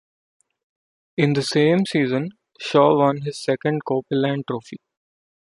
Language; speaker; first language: English; non-native, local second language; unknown